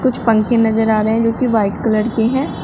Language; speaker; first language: Hindi; native; Hindi